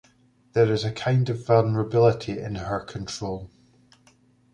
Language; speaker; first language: English; native; English